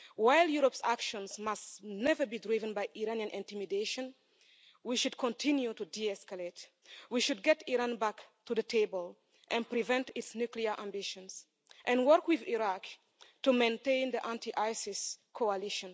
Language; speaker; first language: English; non-native, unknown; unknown